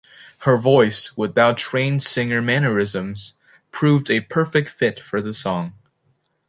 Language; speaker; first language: English; native; English